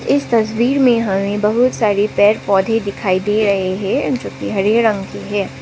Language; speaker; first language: Hindi; non-native, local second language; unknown